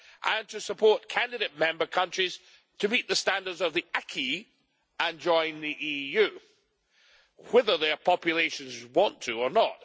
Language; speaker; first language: English; native; English